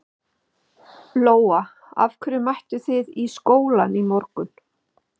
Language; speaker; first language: Icelandic; native; Icelandic